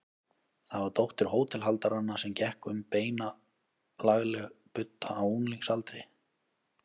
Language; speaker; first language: Icelandic; native; Icelandic